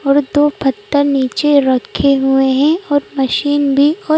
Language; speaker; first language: Hindi; native; Hindi